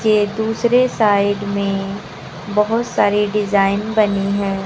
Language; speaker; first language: Hindi; native; Hindi